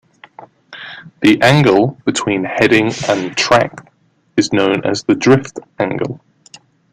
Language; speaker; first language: English; native; English